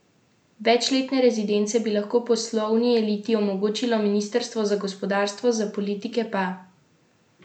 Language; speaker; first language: Slovenian; native; Slovenian